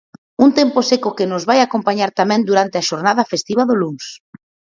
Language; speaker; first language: Galician; native; Galician